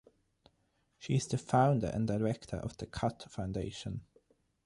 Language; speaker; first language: English; non-native, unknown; German